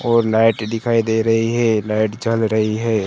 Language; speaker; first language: Hindi; non-native, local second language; Gujarati